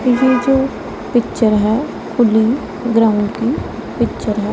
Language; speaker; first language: Hindi; non-native, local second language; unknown